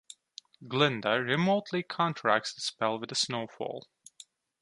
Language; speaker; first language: English; non-native, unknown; Turkish